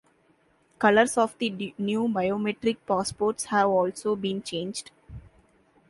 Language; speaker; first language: English; non-native, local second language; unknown